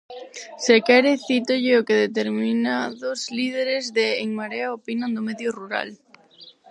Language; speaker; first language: Galician; non-native, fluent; Spanish